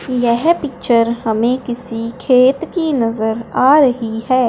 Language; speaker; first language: Hindi; non-native, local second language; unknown